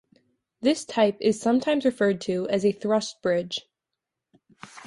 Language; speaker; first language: English; native; English